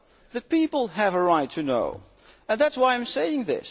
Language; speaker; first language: English; non-native, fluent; Dutch